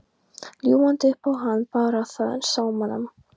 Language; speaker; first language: Icelandic; non-native, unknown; Polish